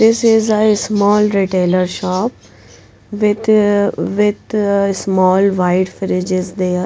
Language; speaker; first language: English; non-native, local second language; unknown